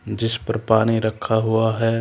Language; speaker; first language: Hindi; native; Hindi